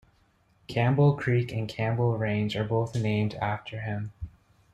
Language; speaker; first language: English; native; English